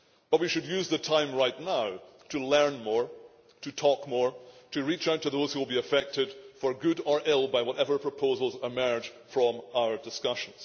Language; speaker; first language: English; native; English